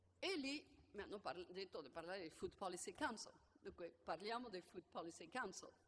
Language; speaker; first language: Italian; non-native, fluent; French